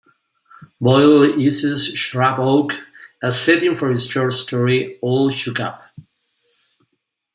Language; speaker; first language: English; non-native, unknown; Spanish